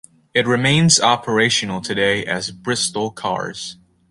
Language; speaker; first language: English; native; English